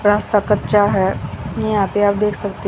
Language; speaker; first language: Hindi; native; Hindi